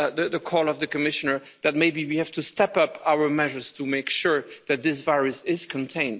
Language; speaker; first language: English; non-native, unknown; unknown